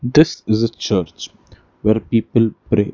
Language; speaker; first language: English; non-native, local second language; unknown